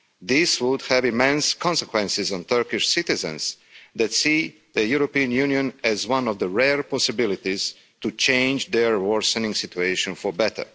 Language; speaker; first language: English; non-native, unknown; Croatian